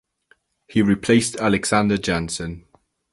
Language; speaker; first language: English; native; English